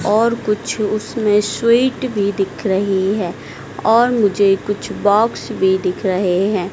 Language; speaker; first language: Hindi; native; Hindi